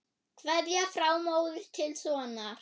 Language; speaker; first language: Icelandic; non-native, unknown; German